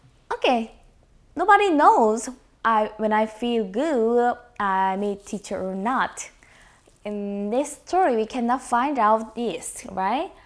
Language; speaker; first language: English; non-native, fluent; Korean